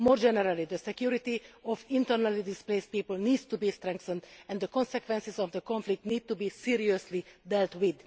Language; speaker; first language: English; non-native, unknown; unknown